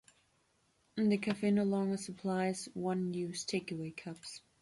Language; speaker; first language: English; non-native, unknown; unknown